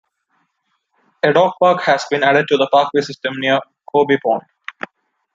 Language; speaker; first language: English; non-native, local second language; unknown